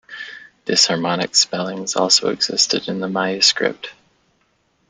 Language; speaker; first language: English; native; English